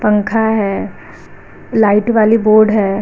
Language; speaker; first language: Hindi; native; Hindi